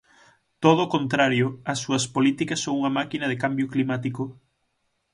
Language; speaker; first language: Galician; native; Galician